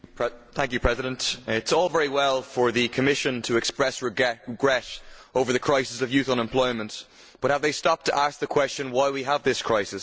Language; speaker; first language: English; native; English